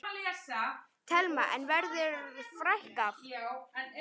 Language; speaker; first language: Icelandic; native; Icelandic